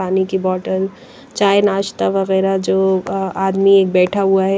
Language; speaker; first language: Hindi; non-native, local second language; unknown